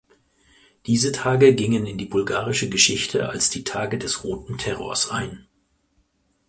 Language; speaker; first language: German; native; German